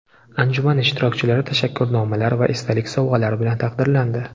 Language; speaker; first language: Uzbek; native; Uzbek